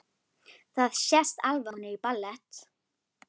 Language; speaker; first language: Icelandic; native; Icelandic